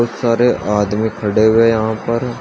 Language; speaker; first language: Hindi; native; Hindi